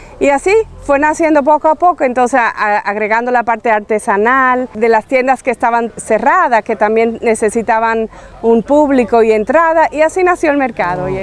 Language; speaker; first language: Spanish; non-native, fluent; Italian